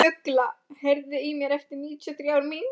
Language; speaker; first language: Icelandic; non-native, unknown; Polish